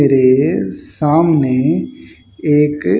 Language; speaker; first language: Hindi; native; Hindi